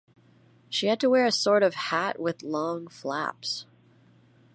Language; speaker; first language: English; native; English